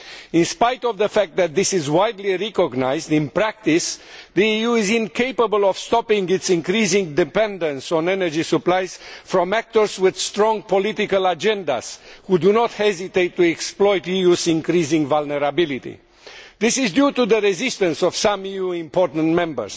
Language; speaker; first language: English; non-native, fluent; Romanian